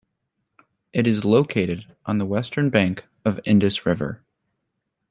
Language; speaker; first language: English; native; English